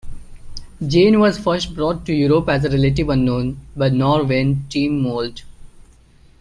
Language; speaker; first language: English; non-native, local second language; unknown